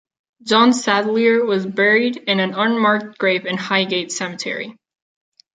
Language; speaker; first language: English; non-native, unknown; Catalan